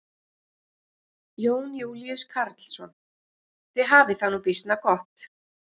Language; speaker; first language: Icelandic; native; Icelandic